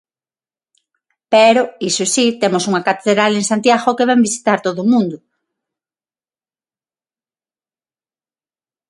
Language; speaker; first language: Galician; non-native, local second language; Spanish